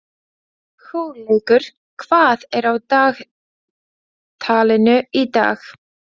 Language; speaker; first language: Icelandic; non-native, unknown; Latvian